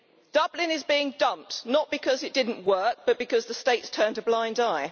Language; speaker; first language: English; native; English